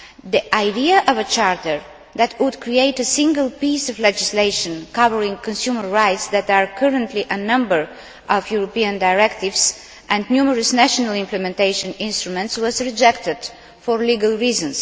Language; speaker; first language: English; non-native, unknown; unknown